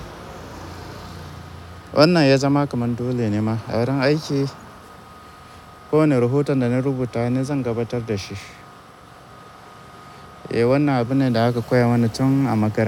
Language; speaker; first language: Hausa; native; Hausa